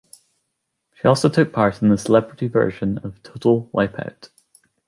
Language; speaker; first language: English; native; English